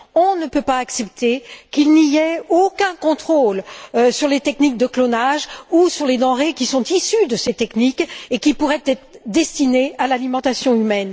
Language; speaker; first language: French; native; French